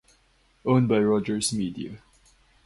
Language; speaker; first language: English; non-native, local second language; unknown